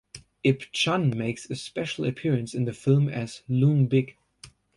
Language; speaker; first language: English; non-native, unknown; German